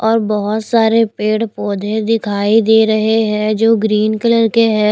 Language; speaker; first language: Hindi; native; Hindi